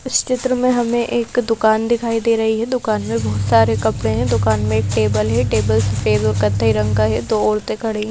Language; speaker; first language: Hindi; native; Hindi